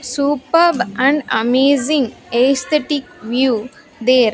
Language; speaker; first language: English; non-native, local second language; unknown